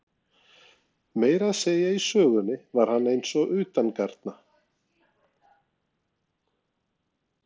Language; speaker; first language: Icelandic; non-native, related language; Norwegian